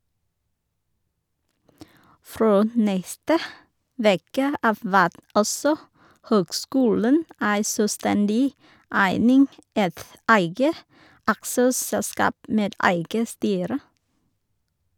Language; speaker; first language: Norwegian; non-native, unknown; Vietnamese